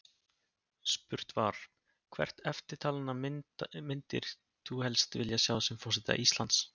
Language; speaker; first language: Icelandic; native; Icelandic